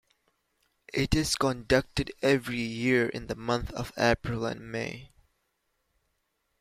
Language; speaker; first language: English; native; English